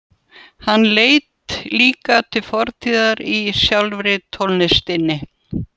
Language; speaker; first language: Icelandic; non-native, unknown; Russian